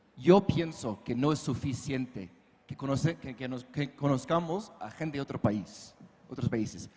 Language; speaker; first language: Spanish; non-native, fluent; English